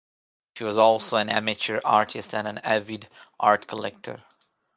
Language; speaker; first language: English; non-native, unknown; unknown